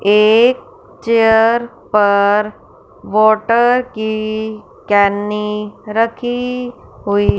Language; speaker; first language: Hindi; non-native, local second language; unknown